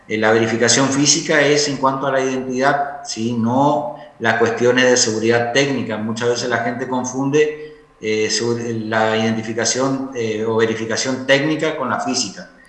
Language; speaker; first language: Spanish; native; Spanish